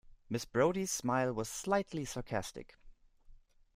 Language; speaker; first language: English; non-native, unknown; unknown